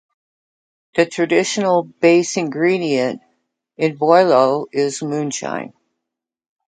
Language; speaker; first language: English; native; English